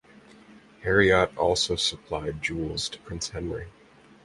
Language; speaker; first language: English; native; English